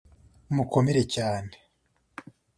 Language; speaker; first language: English; non-native, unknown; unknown